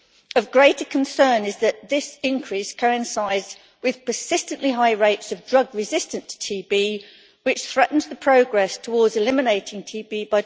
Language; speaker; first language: English; native; English